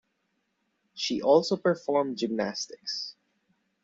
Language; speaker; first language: English; non-native, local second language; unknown